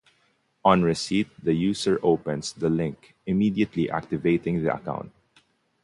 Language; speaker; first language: English; non-native, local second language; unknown